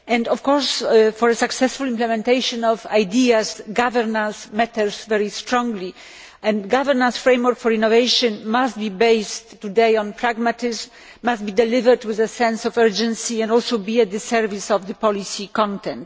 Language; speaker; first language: English; non-native, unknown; Polish